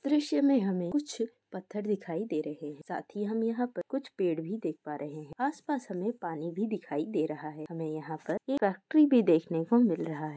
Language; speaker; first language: Hindi; non-native, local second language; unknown